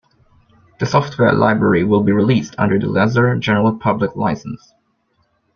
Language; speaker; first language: English; non-native, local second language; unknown